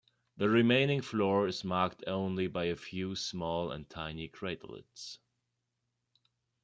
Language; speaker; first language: English; non-native, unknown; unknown